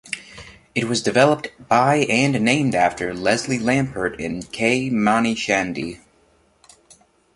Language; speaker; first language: English; native; English